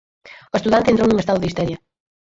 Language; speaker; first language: Galician; native; Galician